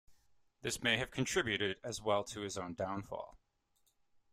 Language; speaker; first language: English; native; English